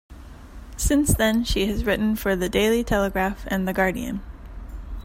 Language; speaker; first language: English; native; English